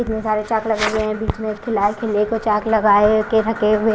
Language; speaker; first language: Hindi; non-native, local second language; Punjabi